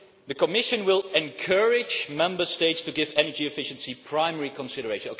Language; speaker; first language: English; non-native, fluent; Dutch